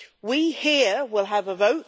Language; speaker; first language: English; native; English